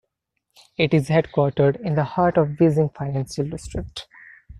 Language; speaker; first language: English; non-native, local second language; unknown